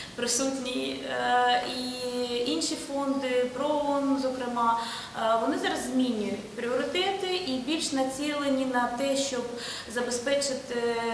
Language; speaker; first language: Ukrainian; non-native, local second language; Russian